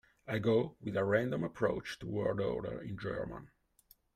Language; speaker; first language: English; non-native, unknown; Italian